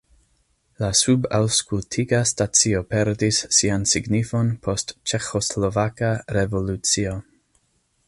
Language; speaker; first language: Esperanto; non-native, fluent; English